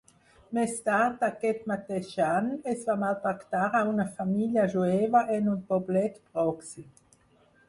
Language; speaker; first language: Catalan; non-native, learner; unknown